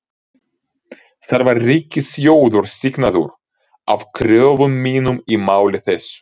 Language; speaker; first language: Icelandic; non-native, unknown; Ukrainian